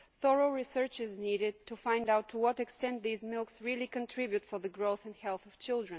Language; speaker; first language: English; non-native, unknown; Bulgarian